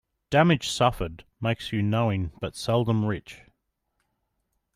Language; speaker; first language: English; native; English